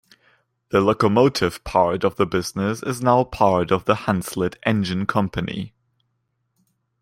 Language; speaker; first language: English; non-native, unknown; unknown